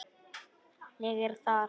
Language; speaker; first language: Icelandic; non-native, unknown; Polish